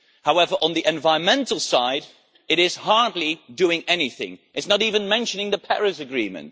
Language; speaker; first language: English; non-native, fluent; Dutch